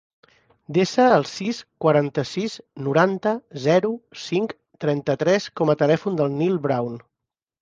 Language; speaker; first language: Catalan; native; Catalan